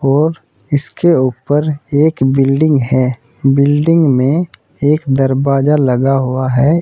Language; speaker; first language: Hindi; native; Hindi